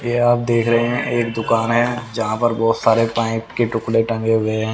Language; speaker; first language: Hindi; native; Hindi